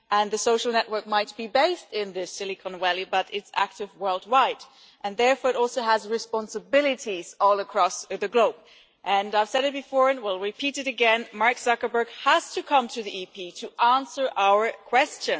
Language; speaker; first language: English; non-native, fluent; German